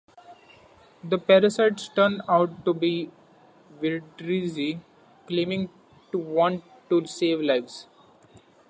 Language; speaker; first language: English; non-native, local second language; Marathi